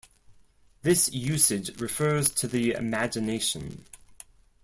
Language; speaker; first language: English; non-native, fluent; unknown